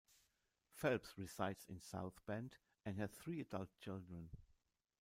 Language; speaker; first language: English; non-native, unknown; German